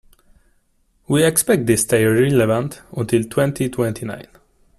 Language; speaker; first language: English; non-native, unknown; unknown